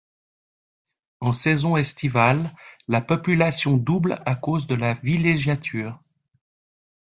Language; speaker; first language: French; native; French